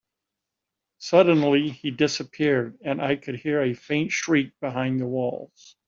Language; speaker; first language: English; native; English